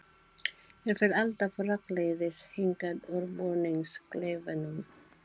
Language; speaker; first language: Icelandic; non-native, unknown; Filipino